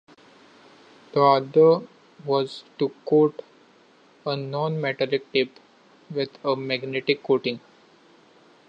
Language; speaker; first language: English; non-native, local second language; Marathi